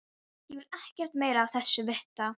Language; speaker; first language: Icelandic; non-native, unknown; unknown